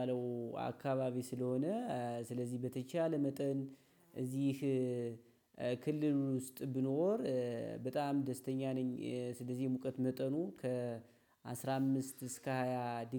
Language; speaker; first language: Amharic; native; Amharic